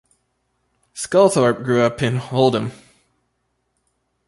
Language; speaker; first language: English; native; English